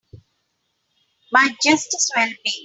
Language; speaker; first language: English; non-native, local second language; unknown